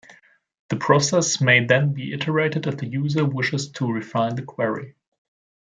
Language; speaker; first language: English; non-native, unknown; German